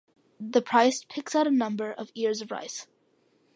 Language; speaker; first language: English; early bilingual, other home language; Malayalam